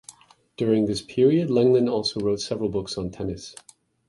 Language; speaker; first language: English; native; English